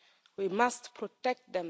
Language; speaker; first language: English; non-native, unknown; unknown